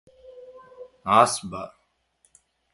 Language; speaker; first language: English; native; English